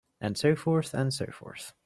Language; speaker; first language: English; native; English